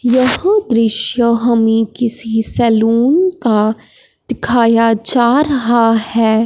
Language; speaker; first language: Hindi; non-native, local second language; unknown